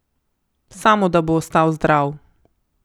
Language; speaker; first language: Slovenian; native; Slovenian